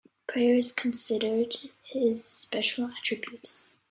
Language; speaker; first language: English; native; English